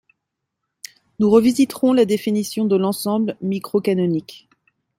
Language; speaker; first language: French; native; French